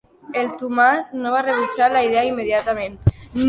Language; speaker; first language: Catalan; non-native, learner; Spanish